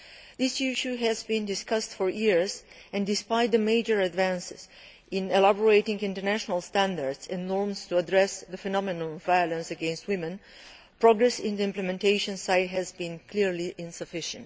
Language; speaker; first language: English; non-native, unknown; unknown